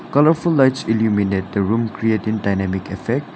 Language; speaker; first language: English; non-native, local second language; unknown